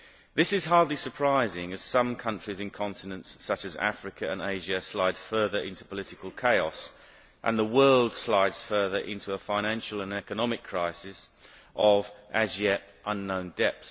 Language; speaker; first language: English; native; English